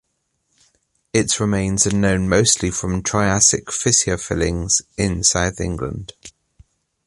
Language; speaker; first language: English; native; English